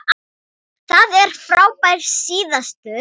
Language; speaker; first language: Icelandic; non-native, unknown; Thai